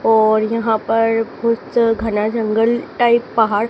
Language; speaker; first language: Hindi; native; Hindi